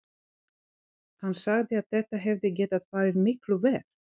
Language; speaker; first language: Icelandic; non-native, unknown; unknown